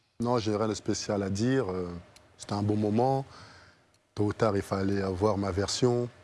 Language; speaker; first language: French; early bilingual, other home language; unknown